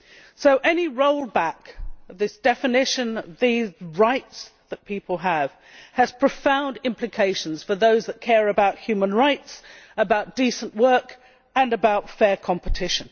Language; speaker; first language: English; native; English